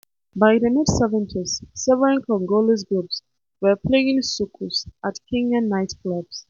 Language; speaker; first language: English; non-native, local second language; Hausa